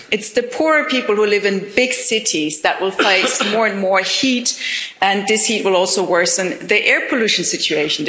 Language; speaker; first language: English; non-native, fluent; German